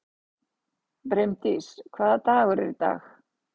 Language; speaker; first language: Icelandic; native; Icelandic